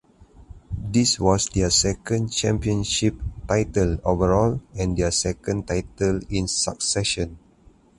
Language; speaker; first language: English; non-native, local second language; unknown